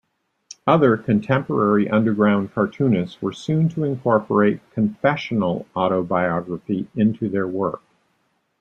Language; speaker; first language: English; native; English